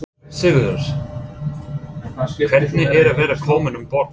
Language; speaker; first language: Icelandic; non-native, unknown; English